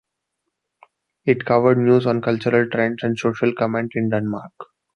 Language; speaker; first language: English; non-native, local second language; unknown